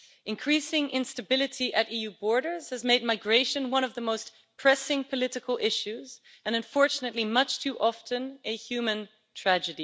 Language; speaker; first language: English; non-native, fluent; Dutch